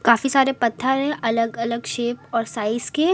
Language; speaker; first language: Hindi; native; Hindi